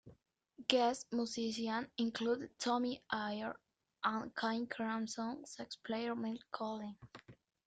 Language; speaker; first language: English; non-native, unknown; Spanish